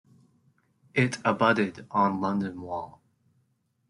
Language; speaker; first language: English; native; English